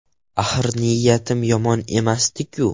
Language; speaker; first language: Uzbek; non-native, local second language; Russian